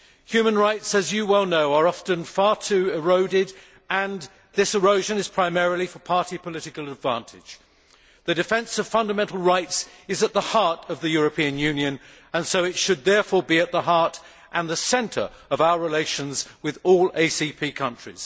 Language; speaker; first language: English; native; English